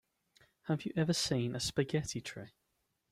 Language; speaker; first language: English; native; English